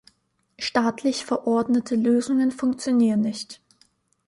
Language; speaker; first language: German; native; German